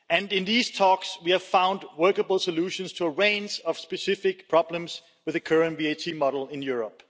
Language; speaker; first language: English; non-native, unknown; Danish